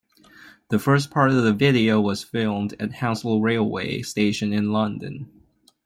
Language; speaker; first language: English; non-native, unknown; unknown